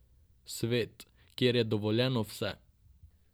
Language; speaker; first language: Slovenian; non-native, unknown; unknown